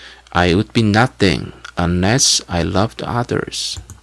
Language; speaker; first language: English; non-native, fluent; Korean